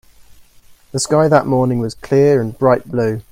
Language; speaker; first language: English; native; English